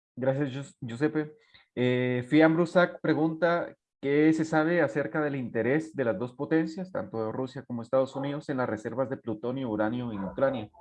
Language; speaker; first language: Spanish; native; Spanish